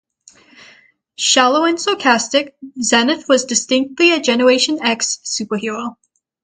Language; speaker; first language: English; native; English